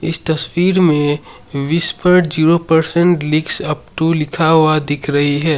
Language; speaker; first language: Hindi; non-native, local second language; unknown